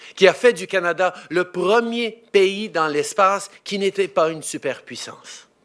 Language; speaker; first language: French; early bilingual, heritage; French